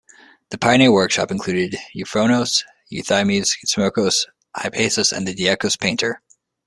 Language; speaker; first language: English; native; English